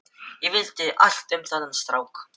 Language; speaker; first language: Icelandic; non-native, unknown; Filipino